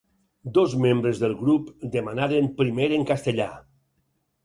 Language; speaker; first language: Catalan; native; Catalan